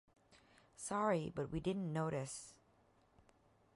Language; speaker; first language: English; native; English